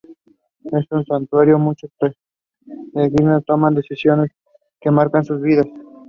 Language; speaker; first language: English; non-native, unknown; Spanish